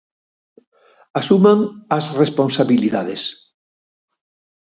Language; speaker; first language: Galician; native; Galician